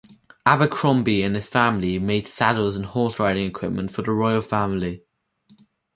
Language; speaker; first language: English; native; English